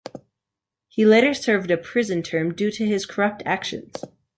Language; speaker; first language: English; native; English